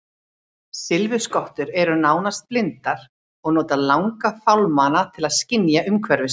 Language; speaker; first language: Icelandic; native; Icelandic